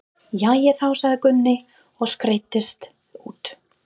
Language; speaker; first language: Icelandic; non-native, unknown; English